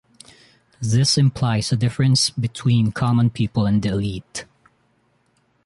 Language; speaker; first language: English; non-native, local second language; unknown